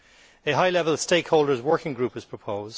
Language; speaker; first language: English; native; English